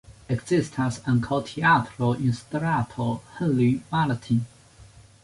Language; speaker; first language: Esperanto; non-native, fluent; Chinese